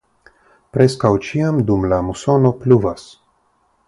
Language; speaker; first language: Esperanto; non-native, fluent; Russian